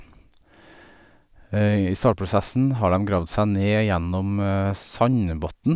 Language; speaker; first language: Norwegian; native; Norwegian